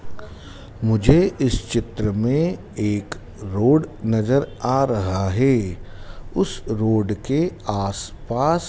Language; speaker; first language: Hindi; native; Hindi